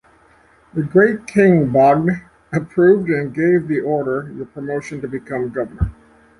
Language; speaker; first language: English; native; English